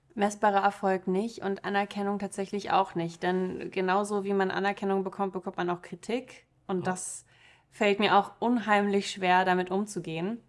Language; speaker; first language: German; early bilingual, other home language; Russian